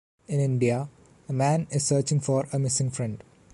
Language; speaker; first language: English; non-native, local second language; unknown